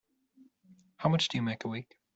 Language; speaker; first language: English; native; English